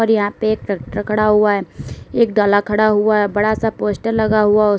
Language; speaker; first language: Hindi; native; Hindi